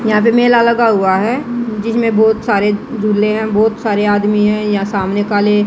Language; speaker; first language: Hindi; native; Hindi